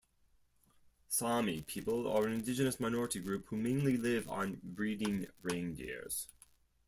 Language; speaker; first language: English; non-native, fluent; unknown